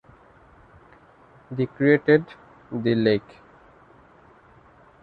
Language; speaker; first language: English; non-native, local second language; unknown